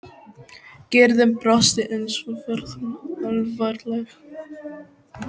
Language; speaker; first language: Icelandic; native; Icelandic